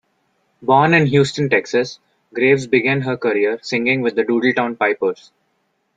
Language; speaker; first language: English; non-native, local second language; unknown